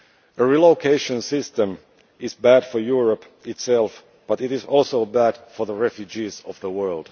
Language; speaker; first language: English; non-native, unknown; Finnish